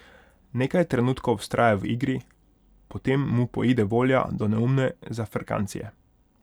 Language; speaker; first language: Slovenian; non-native, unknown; Hungarian